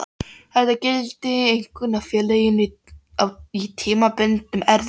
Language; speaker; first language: Icelandic; non-native, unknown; Polish